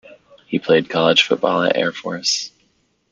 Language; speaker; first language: English; native; English